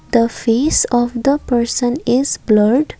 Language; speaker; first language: English; non-native, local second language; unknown